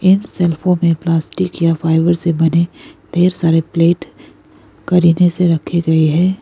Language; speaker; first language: Hindi; non-native, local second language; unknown